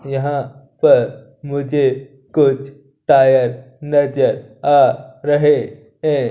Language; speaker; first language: Hindi; non-native, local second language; Punjabi